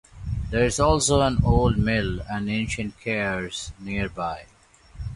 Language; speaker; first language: English; non-native, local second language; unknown